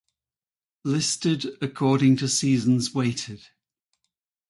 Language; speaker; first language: English; native; English